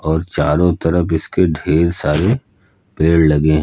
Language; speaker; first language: Hindi; native; Hindi